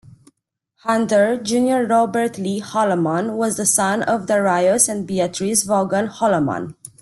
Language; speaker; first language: English; non-native, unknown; Romanian